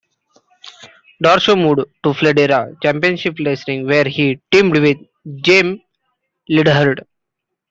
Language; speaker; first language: English; non-native, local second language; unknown